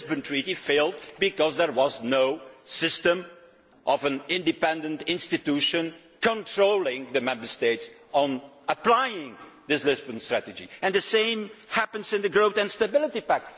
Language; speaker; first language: English; non-native, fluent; Dutch